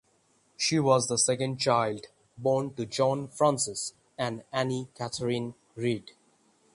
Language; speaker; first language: English; non-native, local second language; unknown